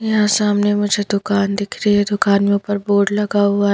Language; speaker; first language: Hindi; non-native, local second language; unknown